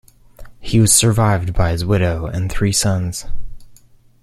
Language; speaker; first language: English; native; English